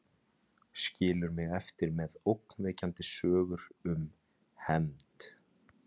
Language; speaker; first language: Icelandic; native; Icelandic